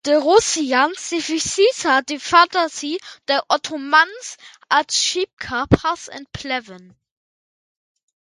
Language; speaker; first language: English; non-native, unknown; German